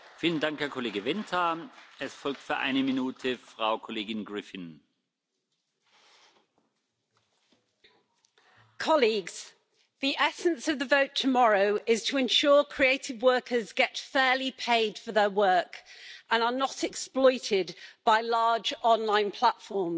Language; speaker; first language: English; native; English